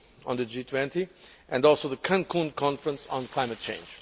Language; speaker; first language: English; non-native, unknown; Portuguese